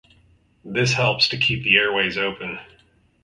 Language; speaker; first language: English; native; English